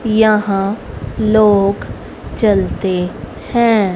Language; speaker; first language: Hindi; native; Hindi